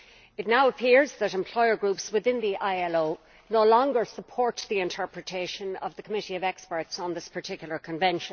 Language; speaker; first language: English; native; English